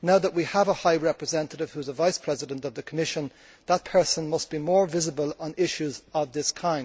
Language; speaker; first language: English; native; English